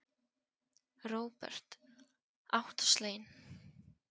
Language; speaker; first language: Icelandic; non-native, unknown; Polish